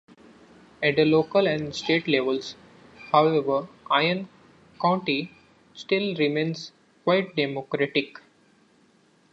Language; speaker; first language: English; non-native, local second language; Marathi